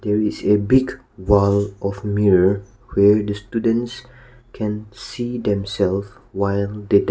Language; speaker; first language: English; non-native, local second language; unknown